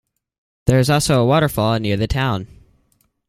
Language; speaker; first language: English; native; English